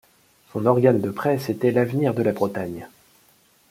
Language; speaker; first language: French; native; French